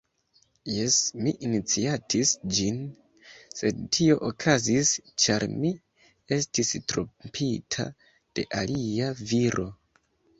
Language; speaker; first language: Esperanto; non-native, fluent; Kinyarwanda